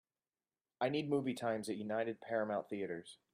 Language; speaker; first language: English; native; English